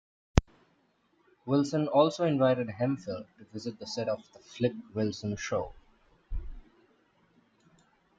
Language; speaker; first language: English; non-native, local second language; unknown